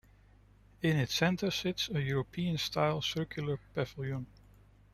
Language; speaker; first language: English; non-native, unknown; Dutch